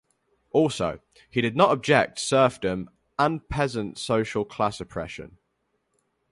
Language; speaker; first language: English; native; English